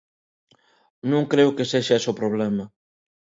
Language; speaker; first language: Galician; non-native, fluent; Spanish